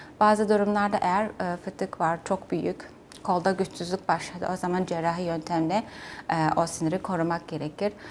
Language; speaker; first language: Turkish; non-native, fluent; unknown